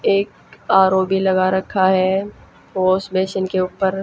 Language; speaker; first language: Hindi; native; Hindi